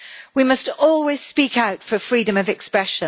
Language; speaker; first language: English; native; English